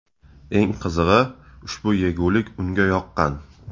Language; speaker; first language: Uzbek; native; Uzbek